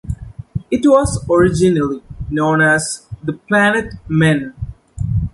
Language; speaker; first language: English; non-native, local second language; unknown